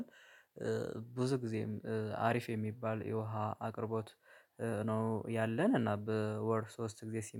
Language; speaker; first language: Amharic; native; Amharic